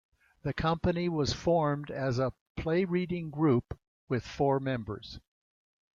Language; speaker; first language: English; native; English